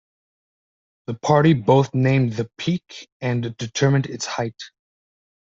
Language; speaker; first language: English; native; English